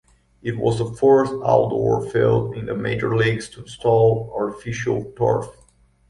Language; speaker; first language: English; non-native, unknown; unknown